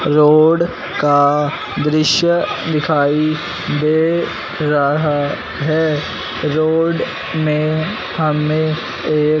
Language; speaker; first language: Hindi; non-native, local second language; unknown